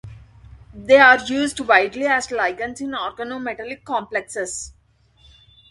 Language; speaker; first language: English; non-native, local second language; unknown